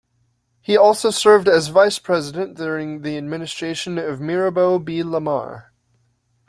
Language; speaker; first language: English; native; English